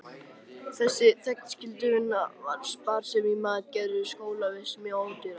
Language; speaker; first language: Icelandic; native; Icelandic